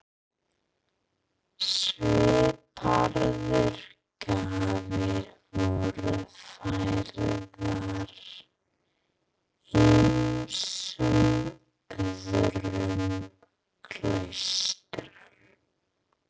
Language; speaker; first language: Icelandic; non-native, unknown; English